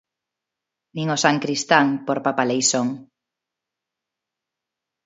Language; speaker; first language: Galician; non-native, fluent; Spanish